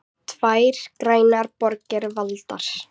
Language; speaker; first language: Icelandic; native; Icelandic